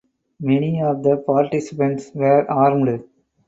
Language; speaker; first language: English; non-native, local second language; Tamil